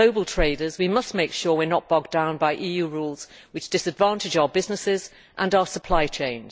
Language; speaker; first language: English; native; English